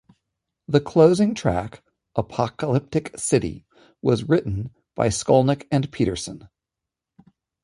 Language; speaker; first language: English; native; English